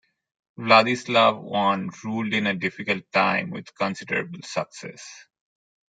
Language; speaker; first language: English; non-native, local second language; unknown